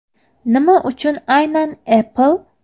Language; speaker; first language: Uzbek; native; Uzbek